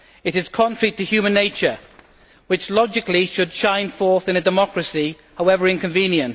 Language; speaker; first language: English; native; English